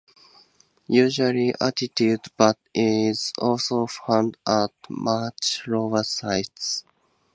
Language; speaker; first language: English; native; English